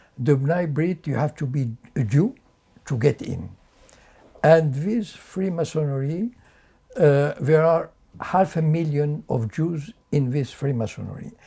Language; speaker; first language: English; non-native, fluent; French